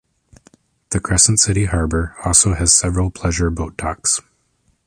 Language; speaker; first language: English; native; English